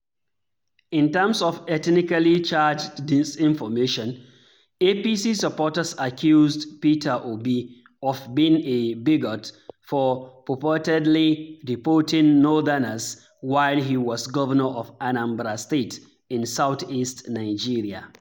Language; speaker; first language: English; non-native, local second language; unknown